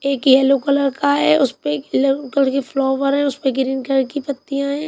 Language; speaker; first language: Hindi; non-native, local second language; Punjabi